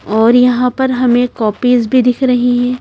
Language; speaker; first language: Hindi; native; Hindi